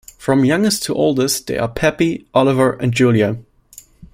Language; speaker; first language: English; non-native, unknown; German